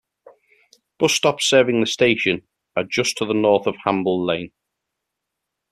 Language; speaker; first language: English; native; English